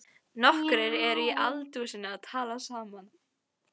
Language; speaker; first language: Icelandic; native; Icelandic